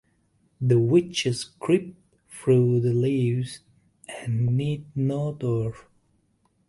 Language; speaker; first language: English; native; English